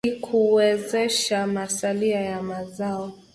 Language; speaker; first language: English; native; English